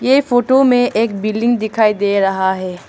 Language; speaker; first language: Hindi; non-native, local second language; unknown